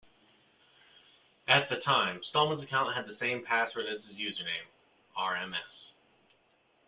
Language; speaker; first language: English; native; English